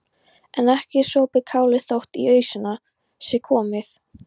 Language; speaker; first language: Icelandic; non-native, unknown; Polish